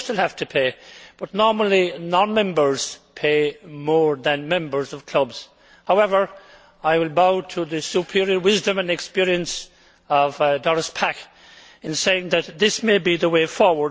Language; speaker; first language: English; native; English